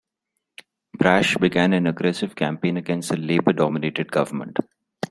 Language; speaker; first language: English; non-native, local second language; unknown